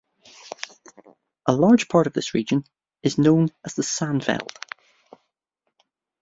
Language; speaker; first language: English; native; English